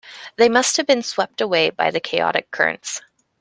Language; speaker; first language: English; native; English